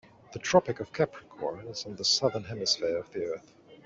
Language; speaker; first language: English; native; English